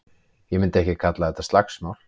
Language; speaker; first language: Icelandic; native; Icelandic